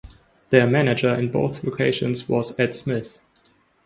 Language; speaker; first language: English; non-native, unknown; German